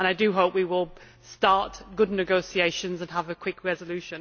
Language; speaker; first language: English; native; English